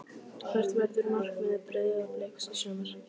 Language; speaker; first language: Icelandic; native; Icelandic